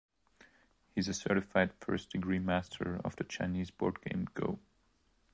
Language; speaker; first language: English; non-native, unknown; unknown